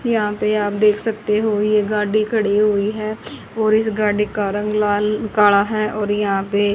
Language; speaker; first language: Hindi; native; Hindi